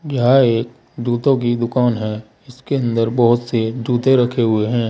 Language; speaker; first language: Hindi; native; Hindi